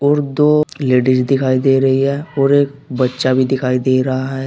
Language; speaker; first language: Hindi; native; Hindi